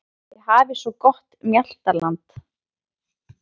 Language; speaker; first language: Icelandic; native; Icelandic